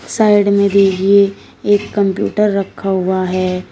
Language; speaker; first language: Hindi; native; Hindi